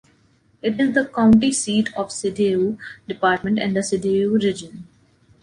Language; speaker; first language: English; non-native, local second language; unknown